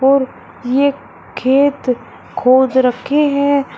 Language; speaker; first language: Hindi; native; Hindi